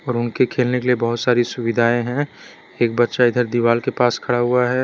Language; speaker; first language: Hindi; non-native, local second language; Gujarati